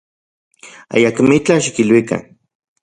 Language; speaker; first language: Central Puebla Nahuatl; non-native, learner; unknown